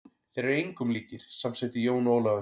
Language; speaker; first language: Icelandic; native; Icelandic